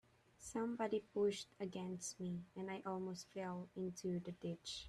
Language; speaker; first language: English; native; English